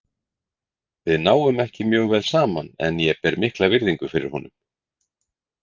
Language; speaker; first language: Icelandic; native; Icelandic